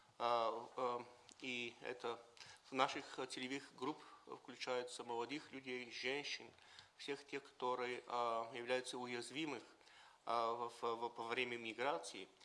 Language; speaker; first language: Russian; non-native, related language; Bulgarian